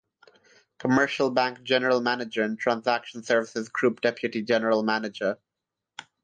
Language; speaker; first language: English; non-native, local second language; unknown